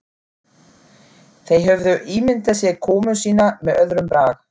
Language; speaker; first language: Icelandic; non-native, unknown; German